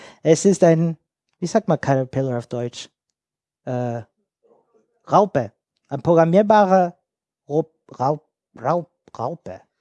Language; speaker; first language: German; non-native, learner; English